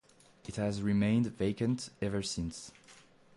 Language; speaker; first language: English; non-native, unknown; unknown